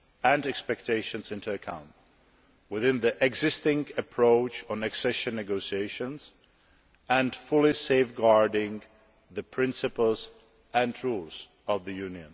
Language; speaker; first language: English; non-native, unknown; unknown